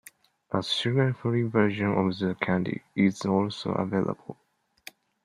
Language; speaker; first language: English; non-native, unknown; Japanese